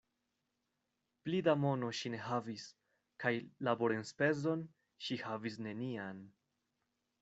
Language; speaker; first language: Esperanto; non-native, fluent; Spanish